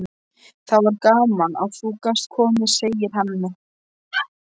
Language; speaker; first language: Icelandic; non-native, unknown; Polish